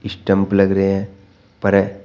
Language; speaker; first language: Hindi; native; Hindi